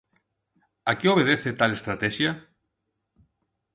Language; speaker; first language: Galician; non-native, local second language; Spanish